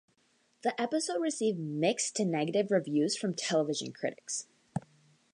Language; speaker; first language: English; native; English